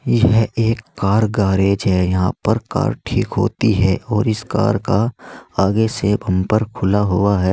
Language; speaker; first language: Hindi; native; Hindi